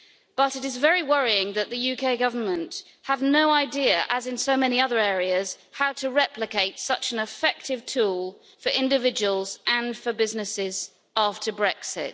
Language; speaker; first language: English; native; English